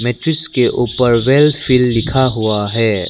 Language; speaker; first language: Hindi; non-native, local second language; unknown